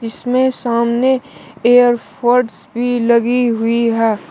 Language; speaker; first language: Hindi; native; Hindi